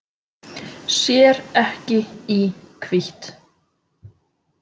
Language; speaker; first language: Icelandic; native; Icelandic